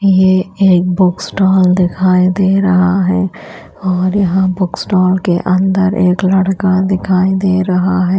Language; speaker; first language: Hindi; non-native, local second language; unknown